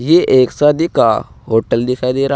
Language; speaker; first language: Hindi; native; Hindi